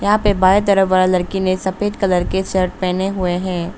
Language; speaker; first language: Hindi; non-native, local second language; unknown